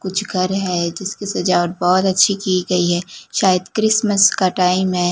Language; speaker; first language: Hindi; non-native, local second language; Gujarati